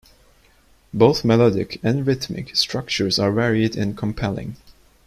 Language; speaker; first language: English; non-native, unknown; Turkish